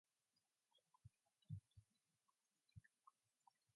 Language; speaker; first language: English; non-native, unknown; Mongolian